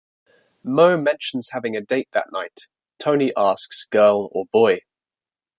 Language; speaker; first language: English; native; English